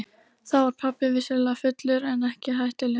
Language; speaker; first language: Icelandic; native; Icelandic